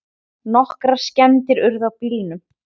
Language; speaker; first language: Icelandic; native; Icelandic